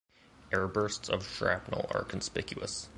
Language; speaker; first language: English; native; English